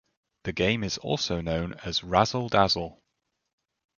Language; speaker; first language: English; native; English